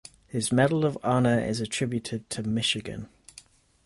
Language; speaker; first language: English; native; English